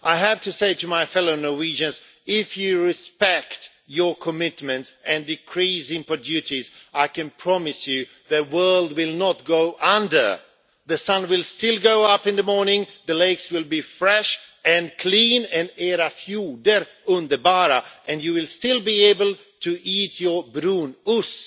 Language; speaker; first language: English; non-native, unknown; Swedish